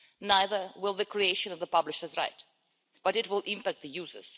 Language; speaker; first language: English; non-native, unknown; Russian